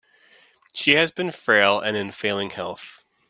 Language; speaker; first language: English; native; English